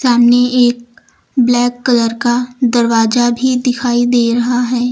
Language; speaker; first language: Hindi; native; Hindi